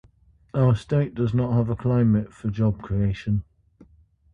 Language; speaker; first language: English; native; English